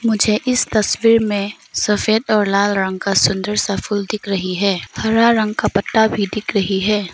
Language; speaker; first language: Hindi; non-native, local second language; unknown